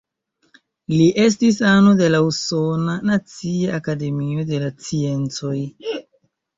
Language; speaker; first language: Esperanto; non-native, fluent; Chinese